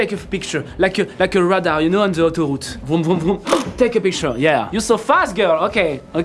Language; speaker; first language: English; non-native, learner; French